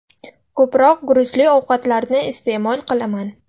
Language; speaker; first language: Uzbek; non-native, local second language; Russian